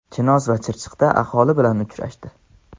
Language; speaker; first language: Uzbek; non-native, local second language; Tajik